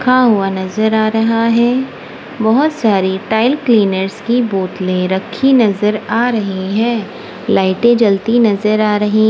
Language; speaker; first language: Hindi; non-native, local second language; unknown